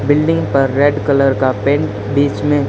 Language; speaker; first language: Hindi; native; Hindi